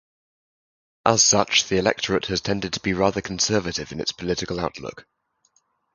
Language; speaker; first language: English; native; English